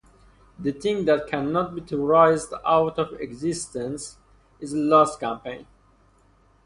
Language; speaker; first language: English; non-native, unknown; Persian